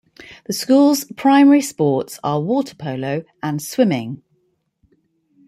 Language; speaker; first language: English; native; English